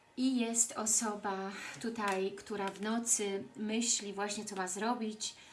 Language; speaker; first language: Polish; early bilingual, heritage; Polish